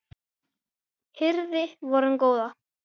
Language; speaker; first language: Icelandic; native; Icelandic